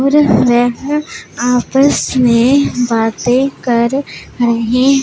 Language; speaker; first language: Hindi; non-native, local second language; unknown